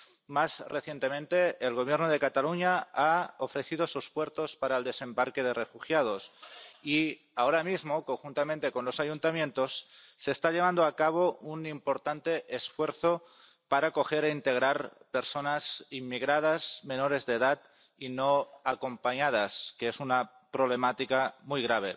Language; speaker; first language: Spanish; non-native, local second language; Catalan